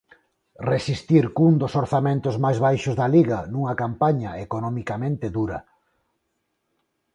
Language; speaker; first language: Galician; non-native, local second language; Spanish